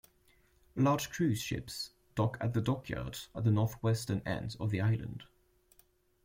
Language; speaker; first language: English; non-native, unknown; French